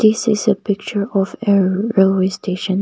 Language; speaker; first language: English; non-native, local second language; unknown